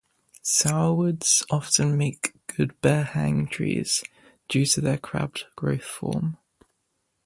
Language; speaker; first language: English; native; English